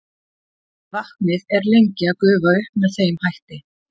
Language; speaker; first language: Icelandic; native; Icelandic